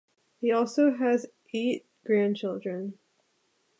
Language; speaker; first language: English; native; English